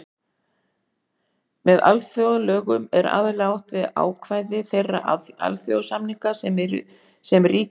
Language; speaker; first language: Icelandic; native; Icelandic